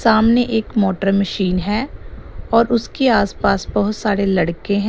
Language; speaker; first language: Hindi; non-native, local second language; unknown